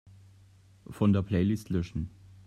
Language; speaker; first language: German; native; German